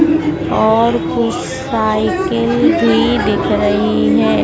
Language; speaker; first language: Hindi; native; Hindi